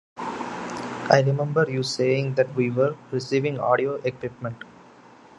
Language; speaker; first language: English; non-native, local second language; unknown